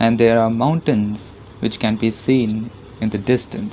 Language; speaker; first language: English; non-native, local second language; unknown